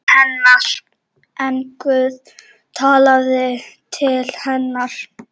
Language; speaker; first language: Icelandic; non-native, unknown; Czech